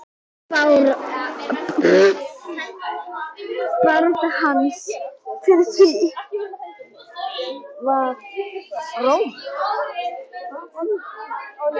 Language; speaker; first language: Icelandic; native; Icelandic